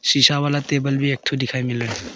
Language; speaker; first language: Hindi; early bilingual, other home language; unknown